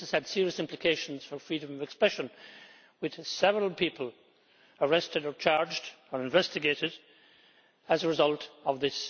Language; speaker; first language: English; native; English